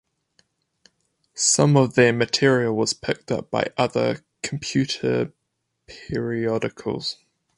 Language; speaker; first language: English; native; English